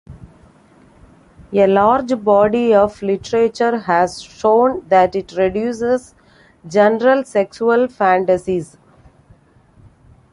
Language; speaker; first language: English; non-native, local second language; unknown